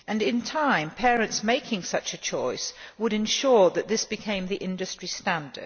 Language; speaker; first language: English; non-native, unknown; Polish